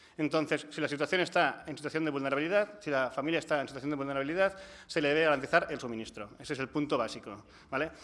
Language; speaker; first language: Spanish; non-native, local second language; Catalan